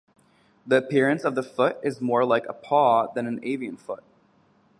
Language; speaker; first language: English; native; English